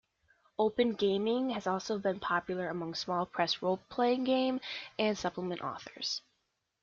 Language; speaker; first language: English; native; English